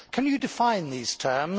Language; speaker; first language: English; native; English